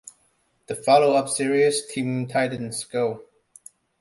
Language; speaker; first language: English; non-native, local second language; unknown